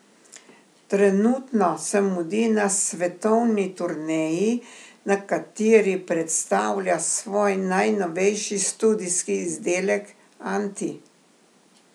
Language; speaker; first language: Slovenian; native; Slovenian